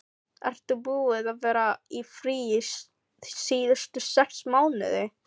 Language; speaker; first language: Icelandic; non-native, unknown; Filipino